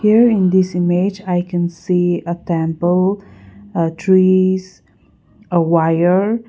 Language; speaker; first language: English; non-native, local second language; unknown